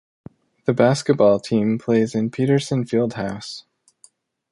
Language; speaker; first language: English; native; English